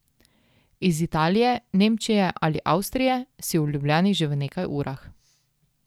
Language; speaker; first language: Slovenian; native; Slovenian